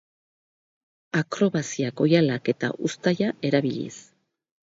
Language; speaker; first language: Basque; native; Basque